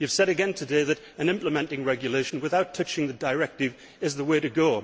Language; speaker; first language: English; native; English